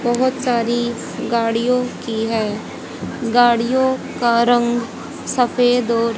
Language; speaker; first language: Hindi; native; Hindi